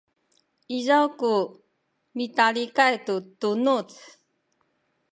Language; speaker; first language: Sakizaya; non-native, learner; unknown